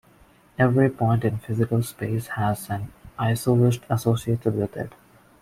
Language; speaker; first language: English; non-native, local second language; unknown